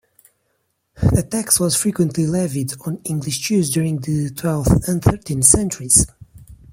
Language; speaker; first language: English; non-native, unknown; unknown